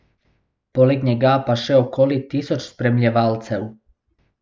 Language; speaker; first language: Slovenian; non-native, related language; Bosnian